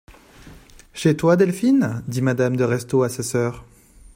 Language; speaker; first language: French; non-native, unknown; Chinese